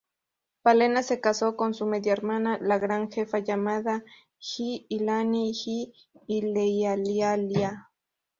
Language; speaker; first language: Spanish; native; Spanish